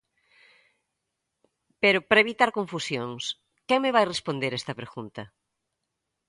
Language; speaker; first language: Galician; native; Galician